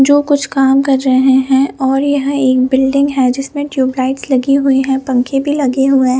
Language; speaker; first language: Hindi; non-native, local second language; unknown